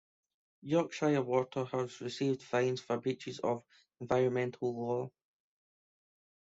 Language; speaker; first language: English; native; English